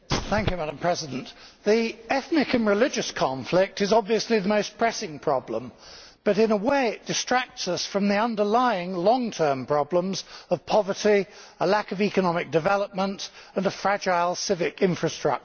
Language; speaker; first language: English; native; English